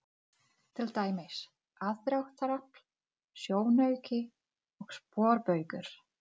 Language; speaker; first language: Icelandic; non-native, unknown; Czech